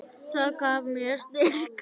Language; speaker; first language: Icelandic; native; Icelandic